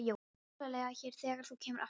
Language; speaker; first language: Icelandic; non-native, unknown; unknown